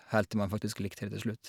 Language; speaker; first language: Norwegian; native; Norwegian